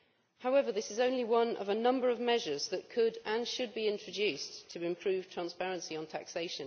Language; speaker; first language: English; native; English